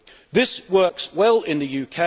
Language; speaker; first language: English; native; English